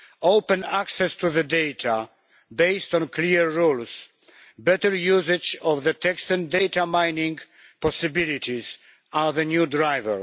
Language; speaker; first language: English; non-native, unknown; Polish